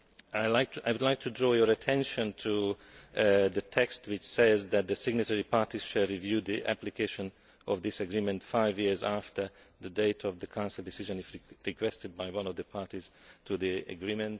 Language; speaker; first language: English; non-native, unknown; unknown